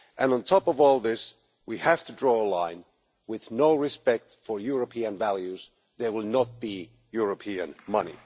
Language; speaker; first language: English; non-native, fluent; Finnish